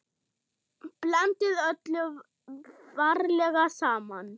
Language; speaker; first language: Icelandic; non-native, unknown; German